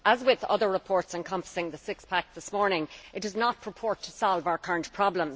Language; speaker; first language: English; native; English